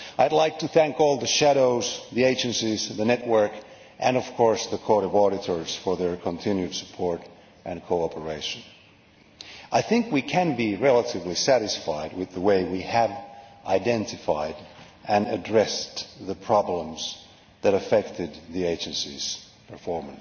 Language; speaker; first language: English; non-native, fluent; Finnish